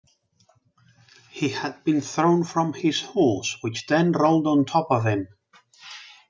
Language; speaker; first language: English; non-native, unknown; Catalan